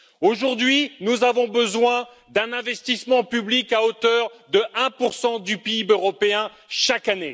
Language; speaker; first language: French; native; French